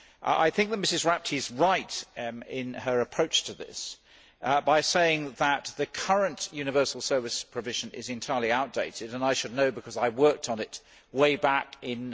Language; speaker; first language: English; native; English